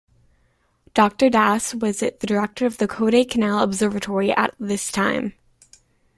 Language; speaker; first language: English; native; English